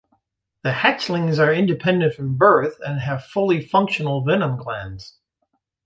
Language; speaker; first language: English; native; English